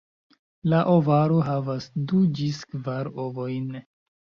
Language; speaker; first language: Esperanto; non-native, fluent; Chinese